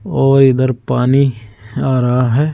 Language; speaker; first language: Hindi; native; Hindi